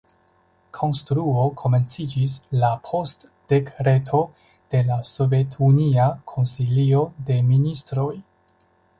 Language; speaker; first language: Esperanto; non-native, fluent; Chinese